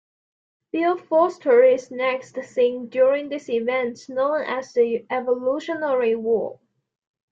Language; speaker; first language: English; non-native, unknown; Chinese